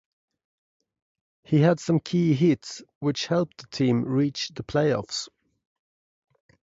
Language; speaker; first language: English; non-native, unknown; Swedish